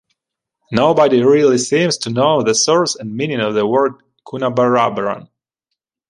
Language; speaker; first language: English; non-native, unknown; Ukrainian